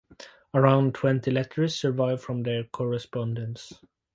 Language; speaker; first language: English; native; English